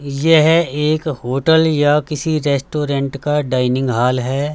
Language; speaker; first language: Hindi; native; Hindi